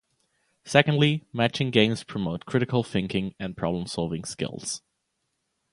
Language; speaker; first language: English; non-native, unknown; German